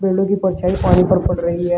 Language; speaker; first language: Hindi; native; Hindi